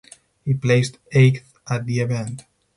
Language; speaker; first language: English; non-native, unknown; Spanish